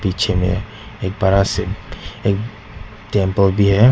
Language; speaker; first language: Hindi; non-native, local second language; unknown